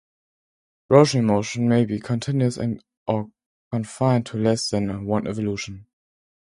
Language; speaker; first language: English; non-native, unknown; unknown